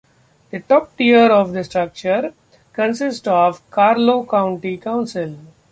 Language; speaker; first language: English; non-native, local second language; Marathi